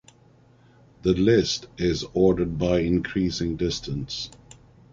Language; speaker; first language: English; native; English